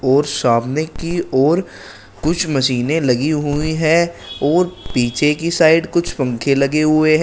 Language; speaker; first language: Hindi; native; Hindi